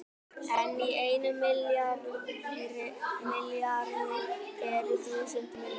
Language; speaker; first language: Icelandic; native; Icelandic